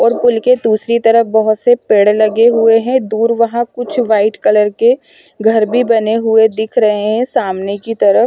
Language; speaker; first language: Hindi; non-native, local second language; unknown